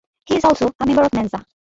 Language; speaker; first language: English; non-native, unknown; Bangla